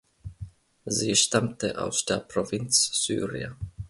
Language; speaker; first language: German; non-native, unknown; Finnish